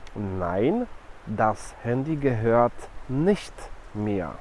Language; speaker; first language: German; non-native, fluent; Polish